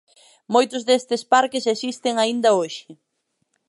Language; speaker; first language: Galician; native; Galician